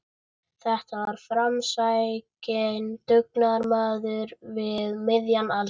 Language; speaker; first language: Icelandic; native; Icelandic